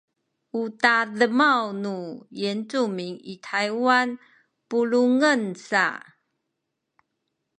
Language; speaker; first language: Sakizaya; non-native, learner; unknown